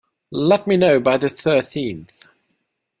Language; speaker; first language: English; non-native, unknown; German